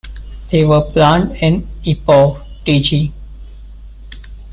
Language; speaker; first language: English; non-native, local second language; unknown